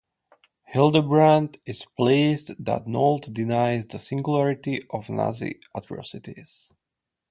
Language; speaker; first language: English; non-native, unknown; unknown